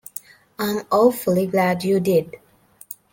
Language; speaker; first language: English; non-native, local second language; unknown